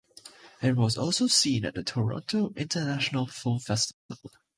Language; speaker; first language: English; non-native, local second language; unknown